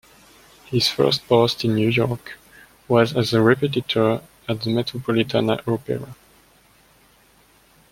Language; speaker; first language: English; non-native, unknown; French